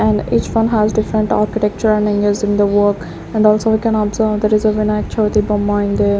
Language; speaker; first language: English; non-native, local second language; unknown